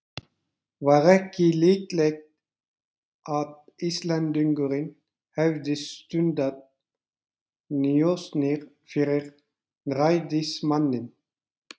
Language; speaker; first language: Icelandic; non-native, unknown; Turkish